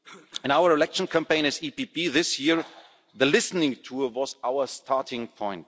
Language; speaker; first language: English; non-native, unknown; German